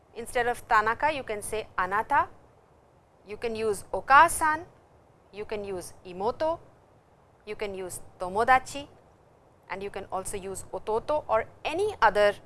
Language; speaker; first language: English; non-native, local second language; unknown